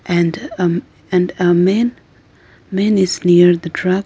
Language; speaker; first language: English; non-native, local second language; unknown